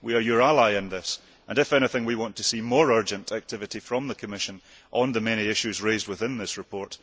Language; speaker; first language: English; early bilingual, heritage; English